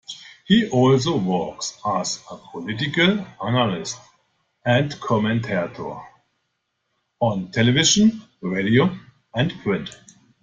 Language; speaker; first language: English; non-native, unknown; German